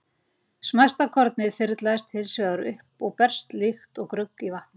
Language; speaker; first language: Icelandic; native; Icelandic